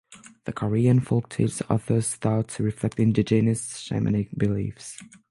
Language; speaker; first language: English; non-native, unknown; French